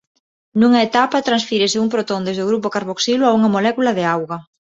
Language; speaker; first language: Galician; non-native, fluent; Spanish